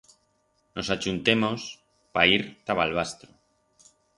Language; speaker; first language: Aragonese; non-native, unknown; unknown